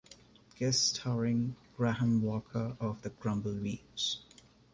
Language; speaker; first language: English; non-native, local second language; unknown